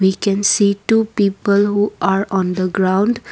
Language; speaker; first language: English; non-native, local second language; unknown